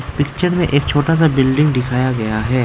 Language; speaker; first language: Hindi; non-native, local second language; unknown